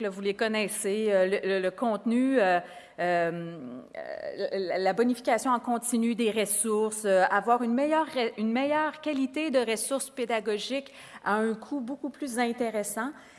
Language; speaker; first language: French; native; French